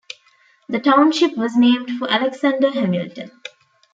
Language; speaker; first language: English; non-native, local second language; Tamil